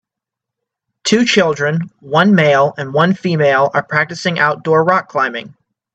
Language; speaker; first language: English; native; English